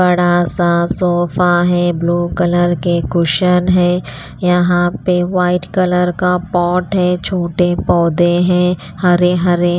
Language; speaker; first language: Hindi; non-native, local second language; Punjabi